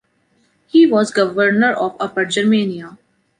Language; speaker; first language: English; non-native, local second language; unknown